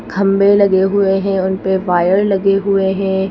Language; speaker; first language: Hindi; native; Hindi